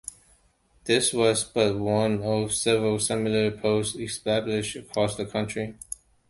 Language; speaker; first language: English; non-native, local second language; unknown